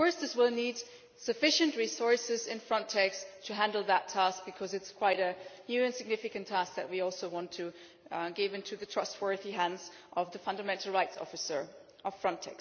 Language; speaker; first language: English; non-native, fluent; German